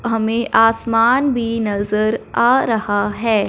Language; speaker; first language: Hindi; non-native, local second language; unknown